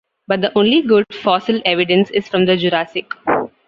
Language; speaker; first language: English; non-native, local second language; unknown